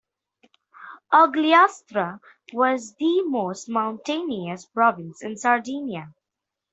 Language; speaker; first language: English; non-native, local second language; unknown